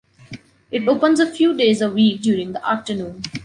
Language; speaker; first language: English; non-native, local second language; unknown